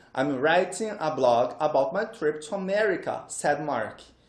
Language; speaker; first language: English; non-native, fluent; Portuguese